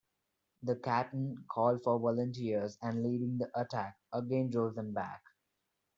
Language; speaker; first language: English; non-native, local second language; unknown